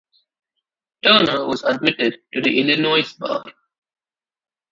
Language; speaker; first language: English; non-native, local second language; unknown